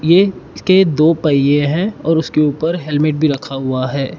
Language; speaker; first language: Hindi; non-native, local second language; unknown